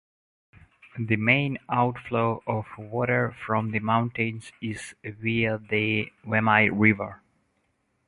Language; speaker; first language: English; non-native, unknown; Russian